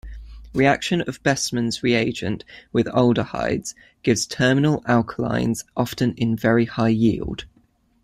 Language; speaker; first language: English; native; English